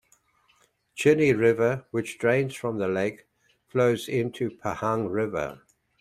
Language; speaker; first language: English; native; English